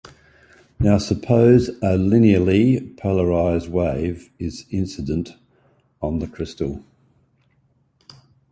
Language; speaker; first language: English; native; English